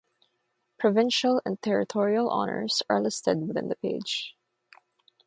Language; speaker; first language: English; non-native, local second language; Filipino